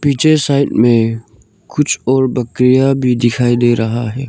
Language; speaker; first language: Hindi; non-native, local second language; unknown